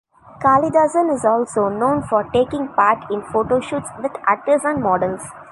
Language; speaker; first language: English; non-native, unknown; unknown